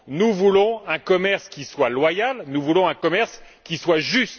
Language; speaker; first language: French; native; French